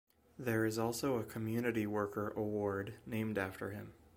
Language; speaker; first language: English; native; English